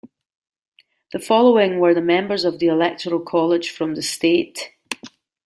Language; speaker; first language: English; native; English